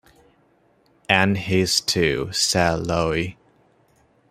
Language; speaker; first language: English; non-native, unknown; Chinese